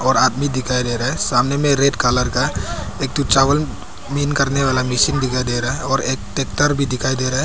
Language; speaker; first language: Hindi; non-native, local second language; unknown